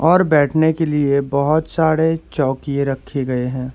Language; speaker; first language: Hindi; non-native, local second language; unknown